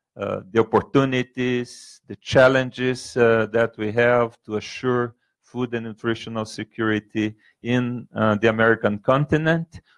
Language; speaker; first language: English; non-native, fluent; Portuguese